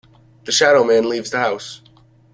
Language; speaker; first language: English; native; English